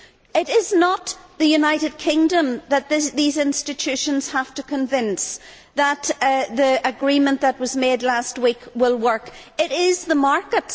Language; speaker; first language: English; native; English